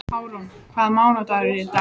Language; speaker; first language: Icelandic; native; Icelandic